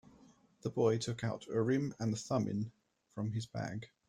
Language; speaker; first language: English; native; English